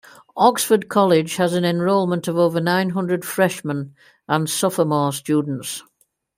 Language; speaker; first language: English; native; English